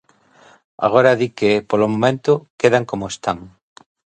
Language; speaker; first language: Galician; native; Galician